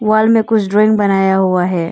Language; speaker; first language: Hindi; non-native, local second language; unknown